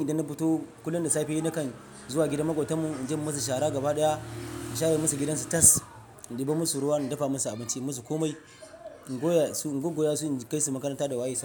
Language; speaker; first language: Hausa; non-native, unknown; Yoruba